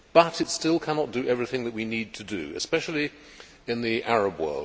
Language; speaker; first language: English; native; English